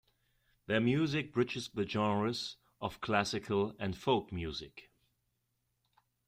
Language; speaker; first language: English; non-native, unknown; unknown